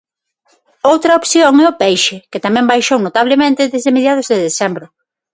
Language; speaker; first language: Galician; non-native, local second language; Spanish